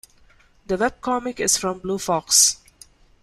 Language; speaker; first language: English; non-native, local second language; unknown